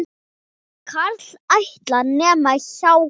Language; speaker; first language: Icelandic; non-native, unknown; Thai